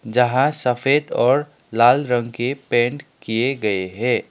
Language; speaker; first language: Hindi; non-native, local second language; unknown